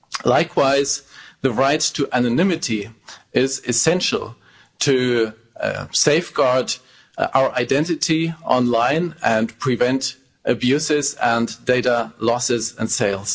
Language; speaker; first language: English; non-native, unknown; German